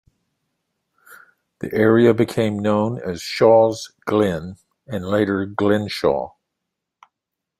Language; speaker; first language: English; native; English